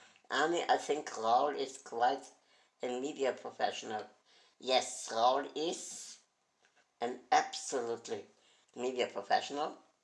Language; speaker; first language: English; non-native, fluent; German